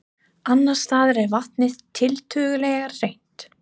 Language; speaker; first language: Icelandic; non-native, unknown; English